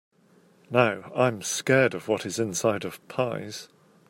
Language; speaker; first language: English; native; English